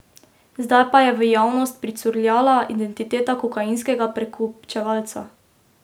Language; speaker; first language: Slovenian; native; Slovenian